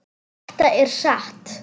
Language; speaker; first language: Icelandic; non-native, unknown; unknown